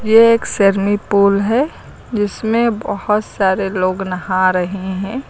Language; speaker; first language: Hindi; native; Hindi